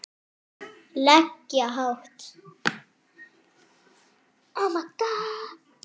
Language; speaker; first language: Icelandic; non-native, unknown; French